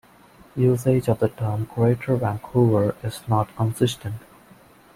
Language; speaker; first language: English; non-native, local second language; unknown